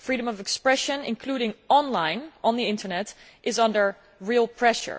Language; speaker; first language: English; non-native, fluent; Dutch